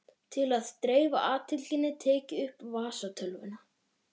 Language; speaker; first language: Icelandic; native; Icelandic